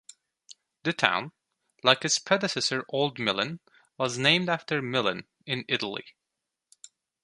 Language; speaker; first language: English; non-native, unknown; Turkish